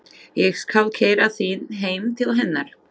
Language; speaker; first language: Icelandic; non-native, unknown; Slovak